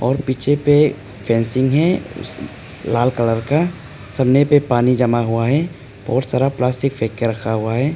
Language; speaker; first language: Hindi; non-native, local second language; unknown